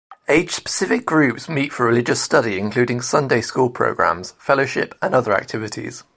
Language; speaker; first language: English; native; English